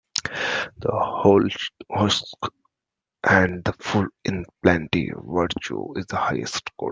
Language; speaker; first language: English; native; English